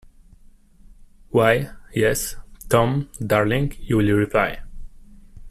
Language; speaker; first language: English; non-native, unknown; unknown